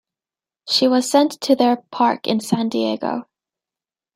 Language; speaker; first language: English; native; English